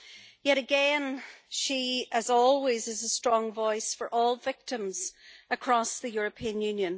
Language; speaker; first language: English; native; English